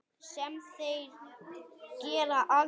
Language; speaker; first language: Icelandic; native; Icelandic